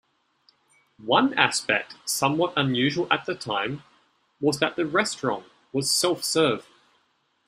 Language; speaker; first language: English; native; English